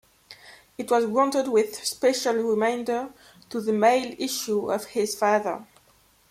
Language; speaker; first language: English; non-native, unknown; French